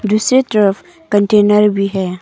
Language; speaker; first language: Hindi; non-native, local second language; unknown